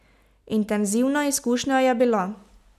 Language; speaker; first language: Slovenian; native; Slovenian